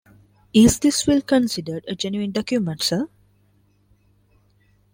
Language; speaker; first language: English; non-native, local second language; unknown